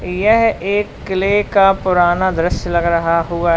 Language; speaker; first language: Hindi; native; Hindi